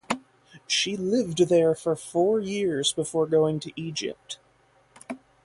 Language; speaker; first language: English; native; English